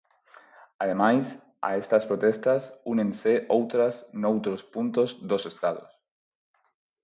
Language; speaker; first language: Galician; non-native, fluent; Spanish